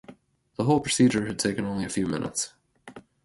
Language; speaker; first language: English; native; English